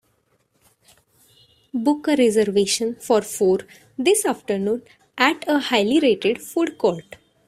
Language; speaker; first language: English; non-native, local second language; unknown